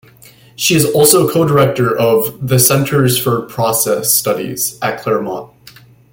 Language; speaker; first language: English; native; English